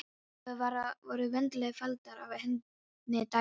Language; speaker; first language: Icelandic; non-native, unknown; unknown